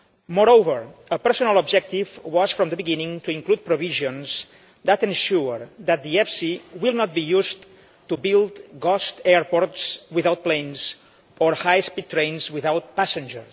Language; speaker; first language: English; non-native, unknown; Catalan